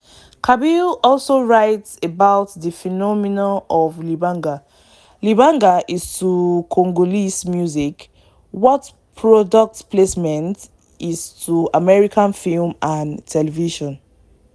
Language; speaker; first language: English; non-native, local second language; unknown